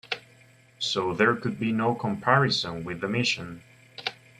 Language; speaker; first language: English; native; English